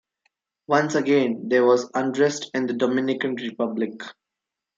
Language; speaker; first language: English; non-native, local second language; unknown